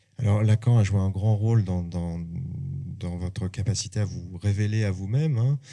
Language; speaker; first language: French; native; French